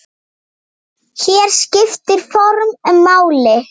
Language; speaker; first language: Icelandic; native; Icelandic